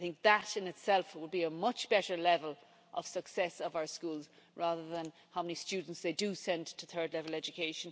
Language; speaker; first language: English; native; English